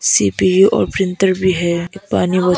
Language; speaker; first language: Hindi; non-native, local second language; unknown